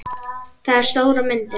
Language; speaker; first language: Icelandic; native; Icelandic